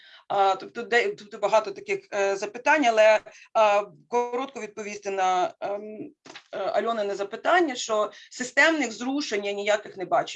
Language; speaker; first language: Ukrainian; native; Ukrainian